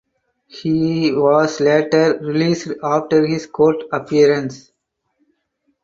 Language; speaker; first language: English; non-native, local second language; Tamil